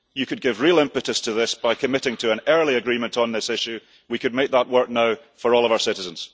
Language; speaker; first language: English; early bilingual, heritage; English